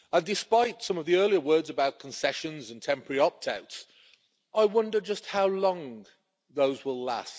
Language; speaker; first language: English; native; English